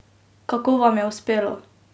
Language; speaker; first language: Slovenian; native; Slovenian